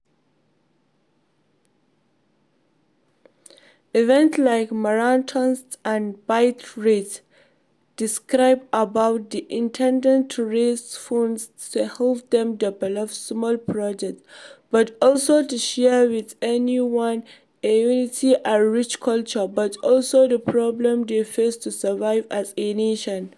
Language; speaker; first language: English; non-native, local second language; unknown